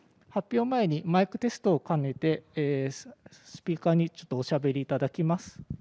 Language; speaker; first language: Japanese; native; Japanese